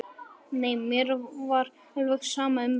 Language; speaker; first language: Icelandic; native; Icelandic